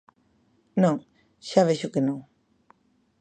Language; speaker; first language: Galician; native; Galician